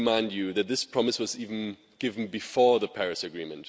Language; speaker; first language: English; non-native, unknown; German